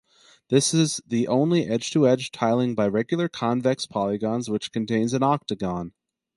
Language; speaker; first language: English; native; English